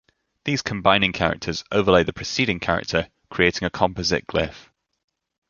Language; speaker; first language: English; native; English